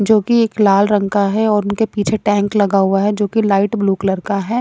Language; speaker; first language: Hindi; non-native, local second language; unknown